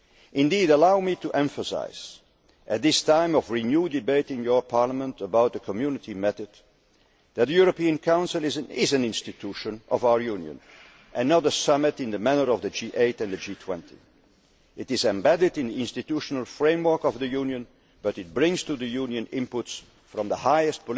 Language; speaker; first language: English; non-native, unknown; Dutch